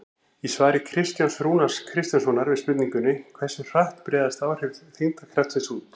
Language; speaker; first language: Icelandic; native; Icelandic